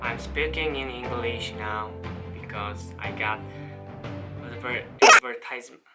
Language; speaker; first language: English; non-native, learner; Korean